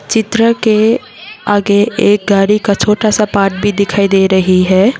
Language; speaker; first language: Hindi; non-native, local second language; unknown